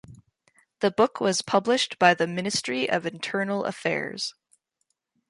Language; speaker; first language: English; native; English